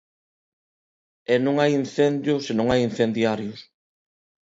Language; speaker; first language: Galician; non-native, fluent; Spanish